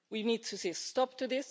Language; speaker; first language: English; non-native, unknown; Swedish